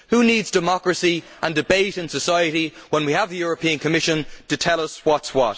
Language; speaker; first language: English; native; English